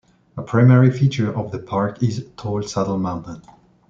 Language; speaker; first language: English; non-native, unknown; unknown